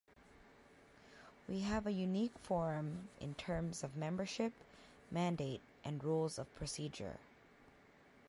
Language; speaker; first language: English; native; English